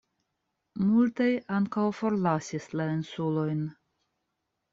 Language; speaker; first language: Esperanto; non-native, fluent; Russian